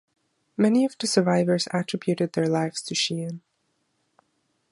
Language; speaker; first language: English; non-native, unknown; German